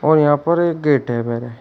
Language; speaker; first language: Hindi; native; Hindi